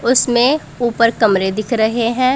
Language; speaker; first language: Hindi; non-native, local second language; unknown